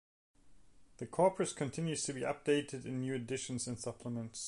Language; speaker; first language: English; non-native, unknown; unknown